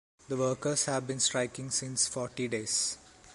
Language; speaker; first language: English; non-native, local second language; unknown